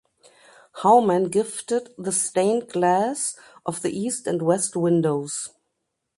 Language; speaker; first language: English; non-native, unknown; German